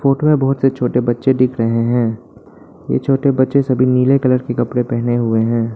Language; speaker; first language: Hindi; non-native, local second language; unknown